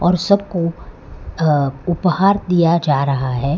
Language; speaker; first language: Hindi; non-native, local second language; Gujarati